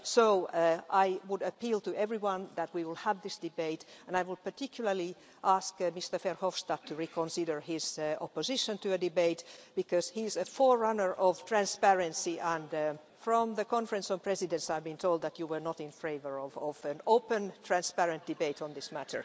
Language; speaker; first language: English; non-native, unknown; Finnish